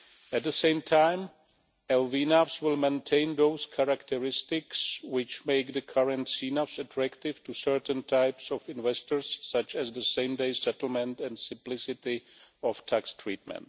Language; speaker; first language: English; non-native, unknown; Czech